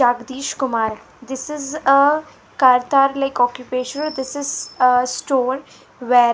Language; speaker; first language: English; non-native, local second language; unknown